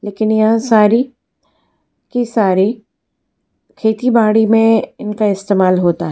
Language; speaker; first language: Hindi; non-native, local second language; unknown